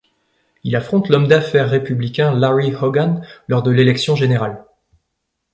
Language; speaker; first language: French; native; French